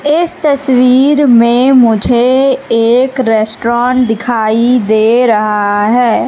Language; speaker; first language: Hindi; native; Hindi